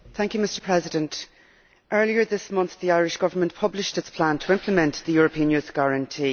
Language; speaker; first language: English; native; English